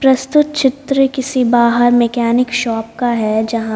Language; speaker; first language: Hindi; native; Hindi